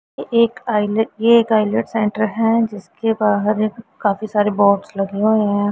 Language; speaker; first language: Hindi; non-native, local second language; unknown